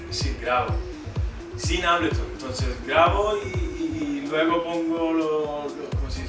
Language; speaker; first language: Spanish; non-native, related language; Italian